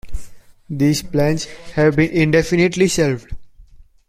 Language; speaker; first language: English; non-native, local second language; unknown